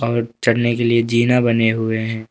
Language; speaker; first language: Hindi; native; Hindi